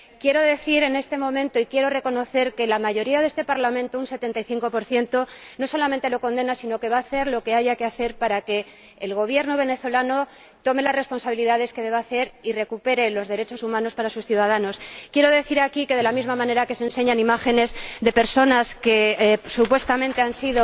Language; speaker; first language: Spanish; native; Spanish